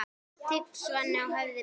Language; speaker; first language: Icelandic; native; Icelandic